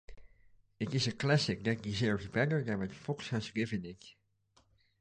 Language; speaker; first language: English; non-native, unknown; Dutch